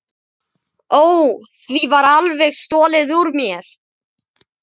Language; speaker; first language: Icelandic; native; Icelandic